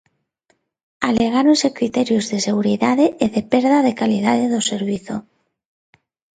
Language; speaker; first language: Galician; non-native, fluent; Spanish